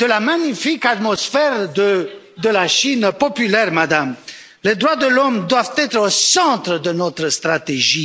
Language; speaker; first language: French; non-native, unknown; Romanian